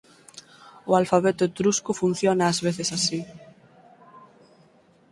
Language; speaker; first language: Galician; native; Galician